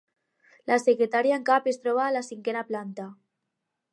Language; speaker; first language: Catalan; non-native, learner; Spanish